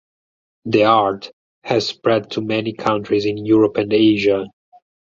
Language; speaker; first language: English; non-native, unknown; Italian